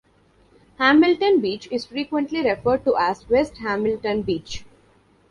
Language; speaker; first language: English; non-native, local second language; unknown